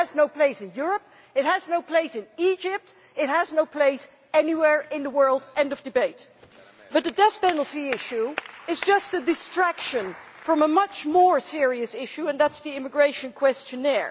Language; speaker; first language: English; non-native, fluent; Dutch